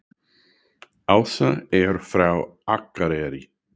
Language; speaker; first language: Icelandic; non-native, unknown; English